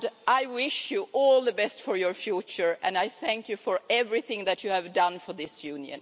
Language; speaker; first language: English; non-native, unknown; Swedish